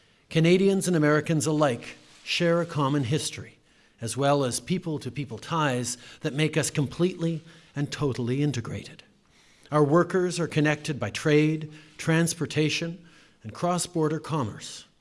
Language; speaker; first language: English; early bilingual, other home language; French